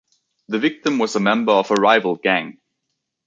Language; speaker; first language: English; native; English